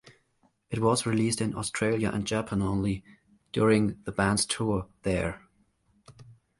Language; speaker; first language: English; non-native, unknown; German